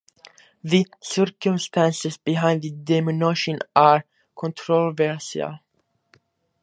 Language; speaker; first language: English; native; English